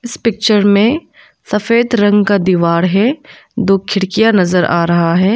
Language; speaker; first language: Hindi; non-native, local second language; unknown